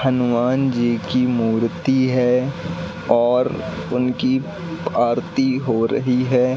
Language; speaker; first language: Hindi; native; Hindi